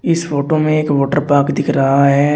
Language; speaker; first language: Hindi; native; Hindi